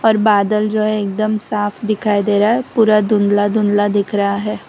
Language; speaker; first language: Hindi; non-native, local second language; Gujarati